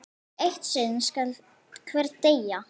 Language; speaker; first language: Icelandic; native; Icelandic